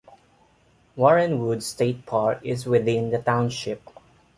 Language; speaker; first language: English; non-native, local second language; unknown